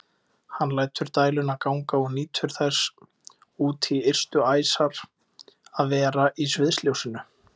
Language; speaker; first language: Icelandic; native; Icelandic